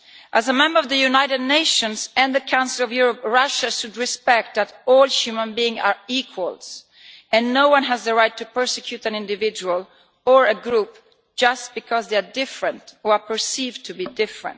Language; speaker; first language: English; non-native, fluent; Italian